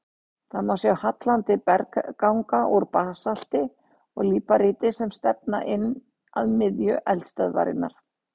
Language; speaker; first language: Icelandic; native; Icelandic